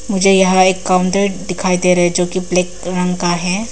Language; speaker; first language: Hindi; non-native, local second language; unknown